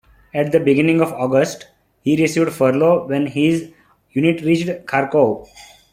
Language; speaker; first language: English; non-native, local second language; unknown